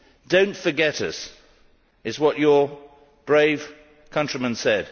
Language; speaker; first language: English; native; English